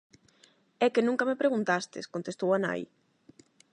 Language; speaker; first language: Galician; non-native, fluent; Spanish